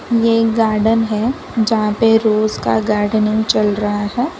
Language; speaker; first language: Hindi; non-native, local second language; Gujarati